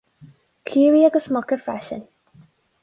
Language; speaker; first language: Irish; non-native, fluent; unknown